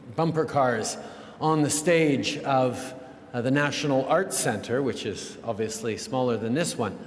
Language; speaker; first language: English; native; English